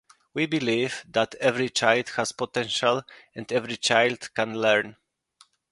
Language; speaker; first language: English; non-native, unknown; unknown